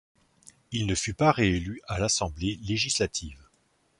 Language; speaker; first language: French; native; French